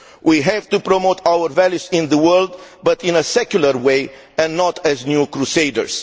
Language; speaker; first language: English; non-native, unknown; Romanian